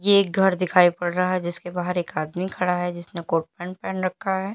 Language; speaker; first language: Hindi; native; Hindi